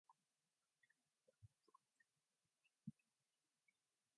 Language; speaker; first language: English; non-native, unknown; Mongolian